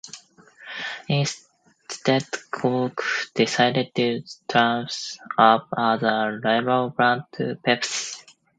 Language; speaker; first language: English; non-native, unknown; Japanese